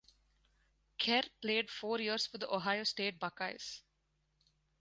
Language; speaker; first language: English; non-native, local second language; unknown